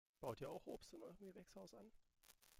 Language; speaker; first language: German; native; German